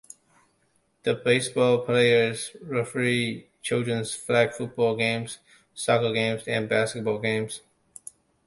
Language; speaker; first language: English; non-native, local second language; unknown